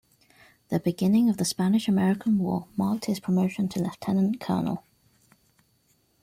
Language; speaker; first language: English; native; English